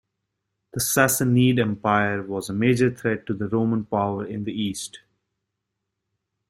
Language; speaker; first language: English; native; English